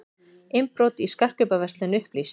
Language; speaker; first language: Icelandic; native; Icelandic